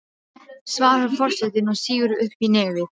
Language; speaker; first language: Icelandic; non-native, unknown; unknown